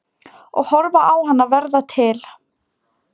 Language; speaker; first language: Icelandic; non-native, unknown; Polish